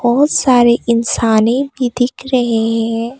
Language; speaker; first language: Hindi; non-native, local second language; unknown